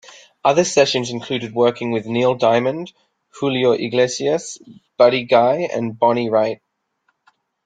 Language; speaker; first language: English; native; English